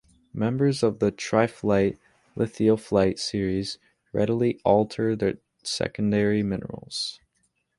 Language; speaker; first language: English; native; English